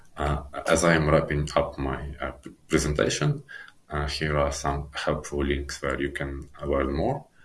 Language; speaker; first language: English; non-native, fluent; Ukrainian